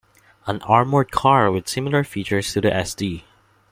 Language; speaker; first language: English; non-native, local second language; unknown